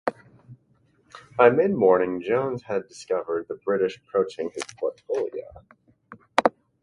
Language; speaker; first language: English; native; English